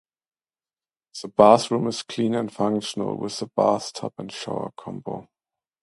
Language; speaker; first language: English; non-native, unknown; German